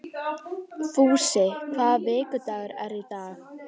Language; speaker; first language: Icelandic; native; Icelandic